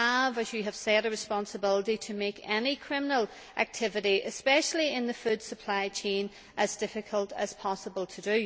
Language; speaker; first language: English; native; English